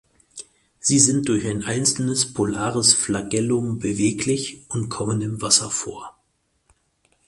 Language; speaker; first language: German; native; German